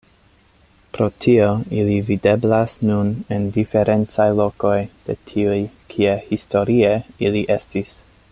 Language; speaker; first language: Esperanto; non-native, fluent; English